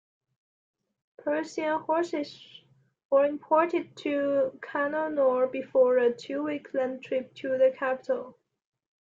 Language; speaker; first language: English; non-native, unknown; Chinese